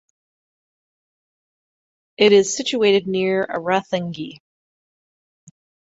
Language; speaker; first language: English; native; English